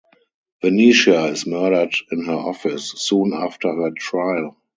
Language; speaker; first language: English; non-native, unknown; German